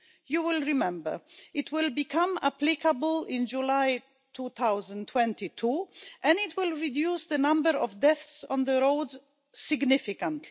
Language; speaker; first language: English; non-native, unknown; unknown